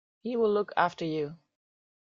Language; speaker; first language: English; non-native, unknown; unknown